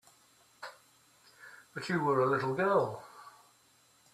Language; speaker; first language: English; native; English